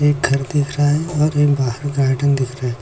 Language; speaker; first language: Hindi; native; Hindi